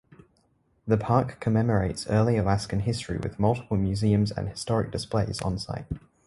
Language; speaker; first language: English; native; English